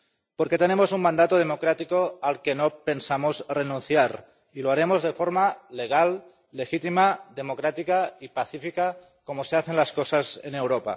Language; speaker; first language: Spanish; non-native, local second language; Catalan